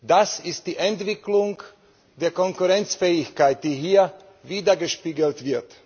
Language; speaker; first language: German; non-native, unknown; Slovak